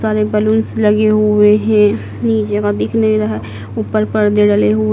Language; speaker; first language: Hindi; native; Hindi